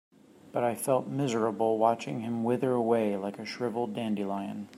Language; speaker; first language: English; native; English